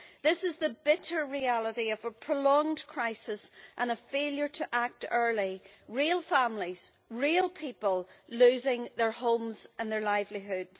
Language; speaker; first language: English; native; English